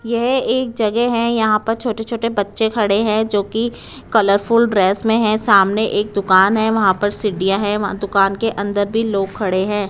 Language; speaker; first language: Hindi; non-native, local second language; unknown